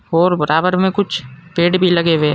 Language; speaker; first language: Hindi; native; Hindi